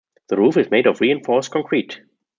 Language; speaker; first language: English; non-native, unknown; German